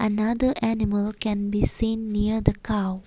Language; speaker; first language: English; non-native, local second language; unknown